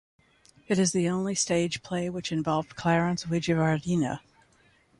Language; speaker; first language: English; native; English